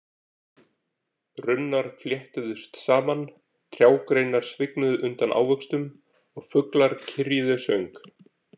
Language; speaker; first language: Icelandic; native; Icelandic